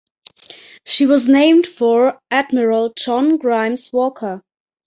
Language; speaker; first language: English; non-native, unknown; German